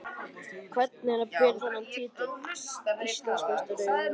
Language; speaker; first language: Icelandic; native; Icelandic